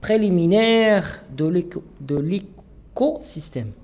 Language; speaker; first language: French; non-native, local second language; Arabic